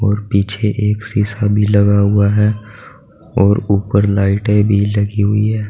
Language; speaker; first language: Hindi; native; Hindi